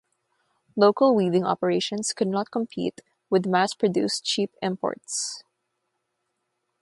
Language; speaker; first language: English; non-native, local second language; Filipino